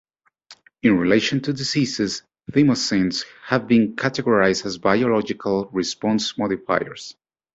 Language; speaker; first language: English; native; English